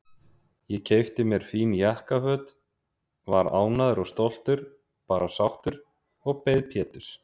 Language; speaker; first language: Icelandic; native; Icelandic